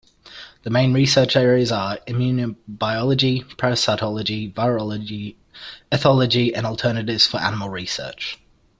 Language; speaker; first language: English; native; English